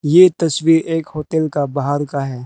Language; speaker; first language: Hindi; non-native, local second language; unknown